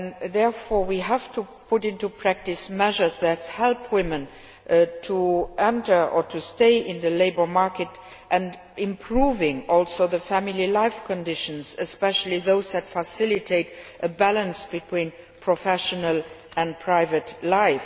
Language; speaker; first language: English; non-native, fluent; Luxembourgish